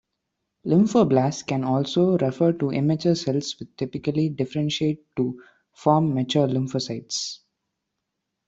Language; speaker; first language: English; non-native, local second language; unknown